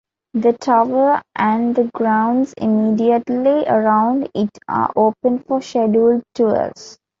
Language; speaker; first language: English; non-native, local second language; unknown